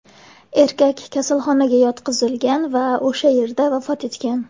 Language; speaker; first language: Uzbek; native; Uzbek